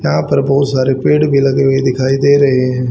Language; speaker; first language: Hindi; native; Hindi